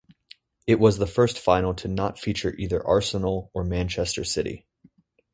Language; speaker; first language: English; native; English